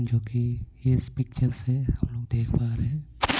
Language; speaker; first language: Hindi; non-native, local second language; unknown